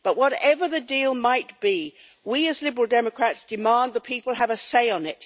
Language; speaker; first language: English; native; English